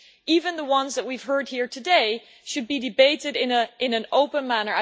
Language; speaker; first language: English; non-native, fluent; Dutch